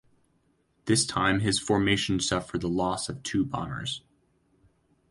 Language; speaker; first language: English; native; English